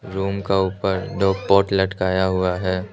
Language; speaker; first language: Hindi; early bilingual, other home language; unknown